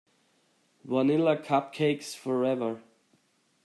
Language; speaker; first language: English; non-native, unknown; German